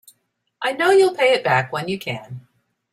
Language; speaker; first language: English; native; English